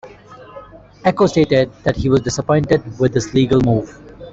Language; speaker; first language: English; non-native, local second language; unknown